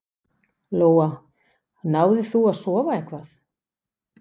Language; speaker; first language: Icelandic; non-native, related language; Danish